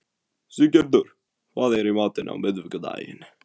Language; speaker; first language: Icelandic; non-native, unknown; Polish